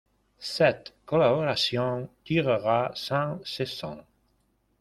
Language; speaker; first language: French; non-native, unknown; Spanish